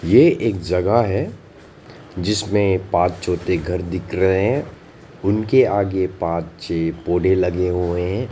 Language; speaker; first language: Hindi; non-native, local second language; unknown